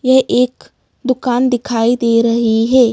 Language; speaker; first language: Hindi; native; Hindi